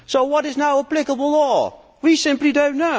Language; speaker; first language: English; non-native, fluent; Dutch